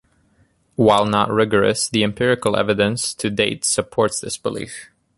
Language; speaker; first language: English; native; English